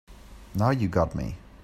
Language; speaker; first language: English; native; English